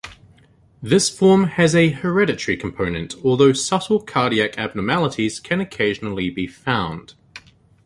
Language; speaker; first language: English; native; English